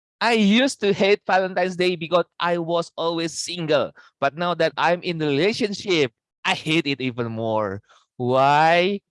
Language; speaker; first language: English; non-native, fluent; Indonesian